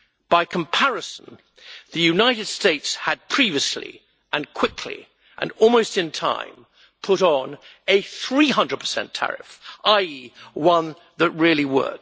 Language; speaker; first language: English; native; English